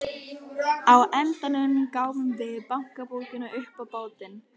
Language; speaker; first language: Icelandic; native; Icelandic